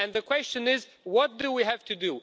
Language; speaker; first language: English; non-native, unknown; Romanian